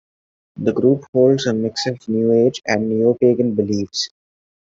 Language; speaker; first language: English; non-native, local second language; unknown